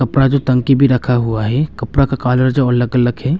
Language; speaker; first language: Hindi; early bilingual, other home language; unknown